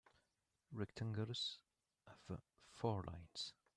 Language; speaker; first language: English; non-native, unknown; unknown